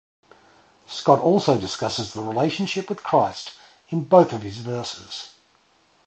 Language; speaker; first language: English; native; English